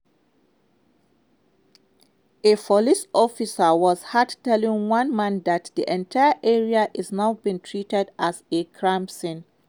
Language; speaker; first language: English; non-native, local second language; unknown